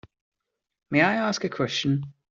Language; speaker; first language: English; non-native, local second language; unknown